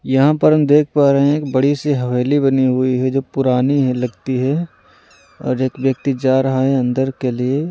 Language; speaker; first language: Hindi; native; Hindi